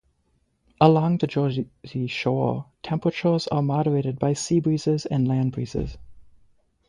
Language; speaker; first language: English; native; English